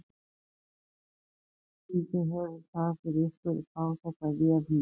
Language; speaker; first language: Icelandic; native; Icelandic